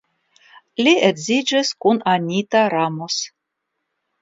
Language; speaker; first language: Esperanto; non-native, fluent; Russian